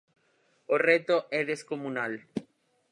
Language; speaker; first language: Galician; native; Galician